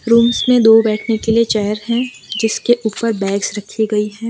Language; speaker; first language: Hindi; non-native, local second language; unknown